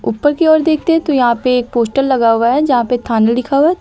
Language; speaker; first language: Hindi; native; Hindi